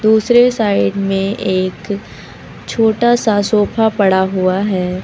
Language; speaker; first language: Hindi; native; Hindi